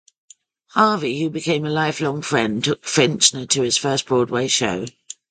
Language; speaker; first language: English; native; English